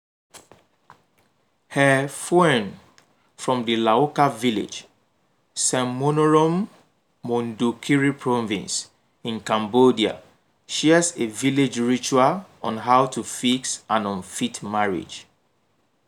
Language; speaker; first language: English; non-native, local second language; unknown